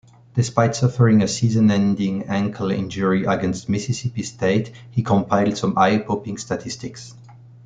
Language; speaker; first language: English; non-native, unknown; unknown